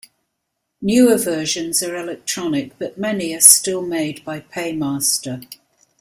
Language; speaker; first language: English; native; English